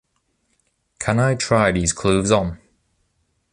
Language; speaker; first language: English; native; English